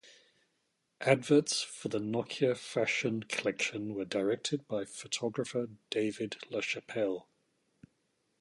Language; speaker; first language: English; native; English